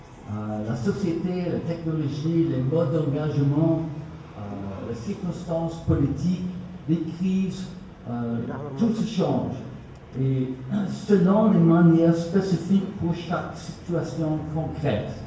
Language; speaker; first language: French; non-native, learner; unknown